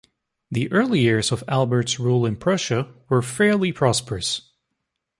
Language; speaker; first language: English; native; English